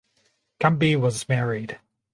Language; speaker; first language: English; native; English